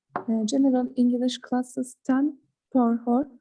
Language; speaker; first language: English; non-native, learner; Turkish